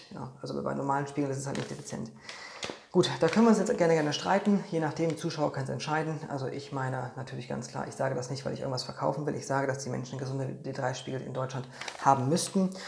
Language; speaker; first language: German; non-native, fluent; Polish